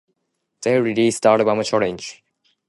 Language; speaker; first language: English; non-native, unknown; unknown